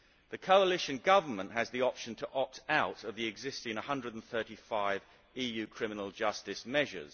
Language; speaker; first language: English; native; English